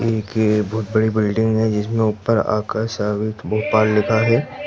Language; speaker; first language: Hindi; native; Hindi